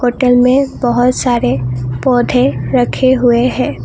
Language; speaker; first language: Hindi; non-native, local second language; Assamese